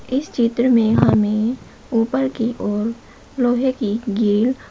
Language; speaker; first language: Hindi; native; Hindi